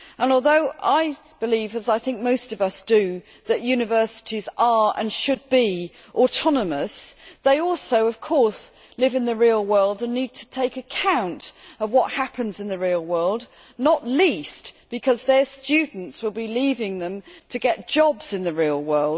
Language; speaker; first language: English; native; English